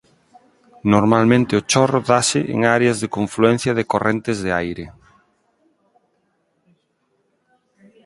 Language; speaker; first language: Galician; non-native, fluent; Spanish